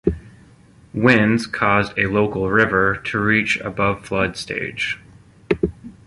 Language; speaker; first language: English; native; English